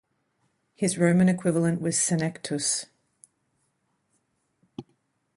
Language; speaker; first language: English; native; English